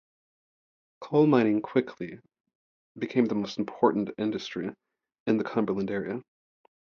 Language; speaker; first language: English; native; English